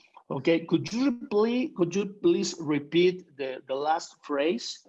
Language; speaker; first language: English; non-native, fluent; Spanish